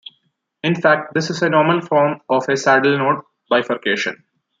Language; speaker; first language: English; non-native, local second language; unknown